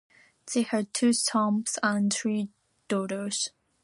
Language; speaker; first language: English; non-native, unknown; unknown